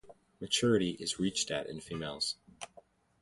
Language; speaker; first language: English; native; English